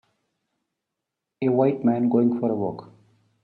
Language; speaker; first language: English; non-native, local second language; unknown